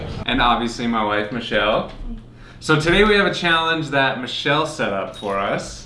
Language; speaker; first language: English; native; English